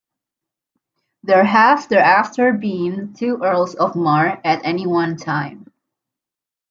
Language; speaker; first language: English; native; English